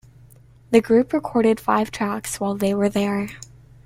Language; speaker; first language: English; native; English